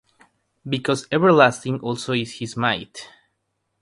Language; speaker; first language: English; non-native, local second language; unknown